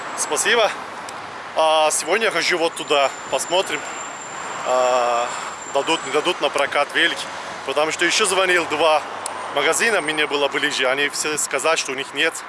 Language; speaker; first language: Russian; non-native, fluent; Turkish